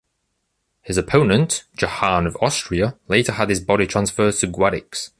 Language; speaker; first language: English; native; English